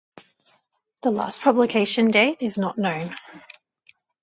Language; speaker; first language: English; native; English